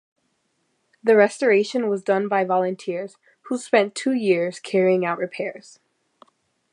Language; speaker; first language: English; native; English